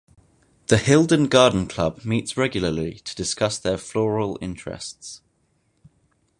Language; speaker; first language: English; native; English